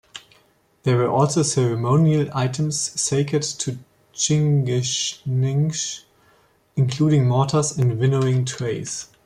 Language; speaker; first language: English; non-native, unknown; German